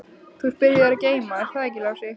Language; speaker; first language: Icelandic; native; Icelandic